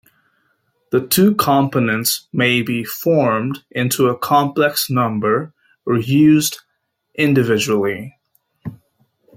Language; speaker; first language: English; native; English